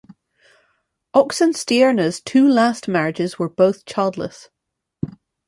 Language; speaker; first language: English; native; English